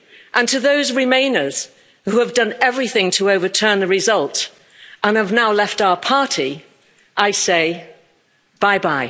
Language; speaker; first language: English; native; English